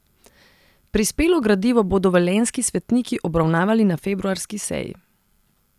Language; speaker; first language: Slovenian; non-native, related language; Serbian